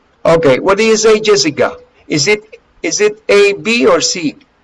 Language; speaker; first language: English; non-native, fluent; Spanish